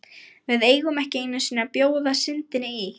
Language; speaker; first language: Icelandic; non-native, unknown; Lithuanian